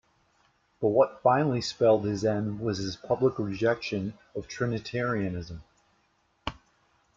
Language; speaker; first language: English; native; English